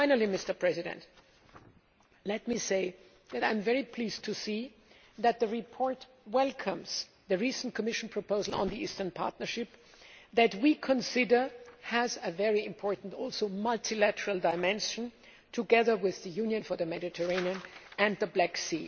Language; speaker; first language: English; non-native, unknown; German